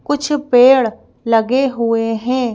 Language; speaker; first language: Hindi; native; Hindi